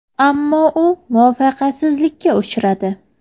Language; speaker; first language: Uzbek; native; Uzbek